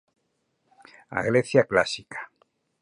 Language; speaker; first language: Galician; native; Galician